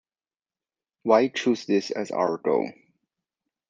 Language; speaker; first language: English; non-native, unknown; Chinese